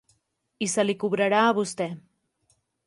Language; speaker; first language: Catalan; native; Catalan